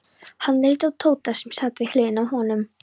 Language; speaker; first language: Icelandic; non-native, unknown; Polish